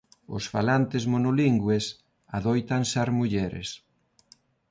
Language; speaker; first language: Galician; non-native, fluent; Spanish